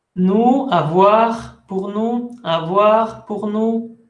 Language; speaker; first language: French; non-native, fluent; Spanish